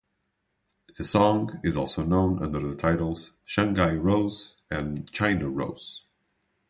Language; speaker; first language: English; non-native, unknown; Portuguese